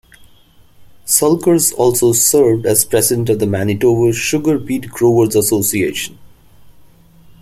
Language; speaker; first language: English; non-native, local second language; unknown